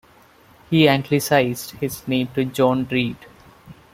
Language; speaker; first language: English; non-native, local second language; Malayalam